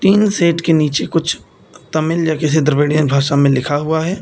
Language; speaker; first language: Hindi; native; Hindi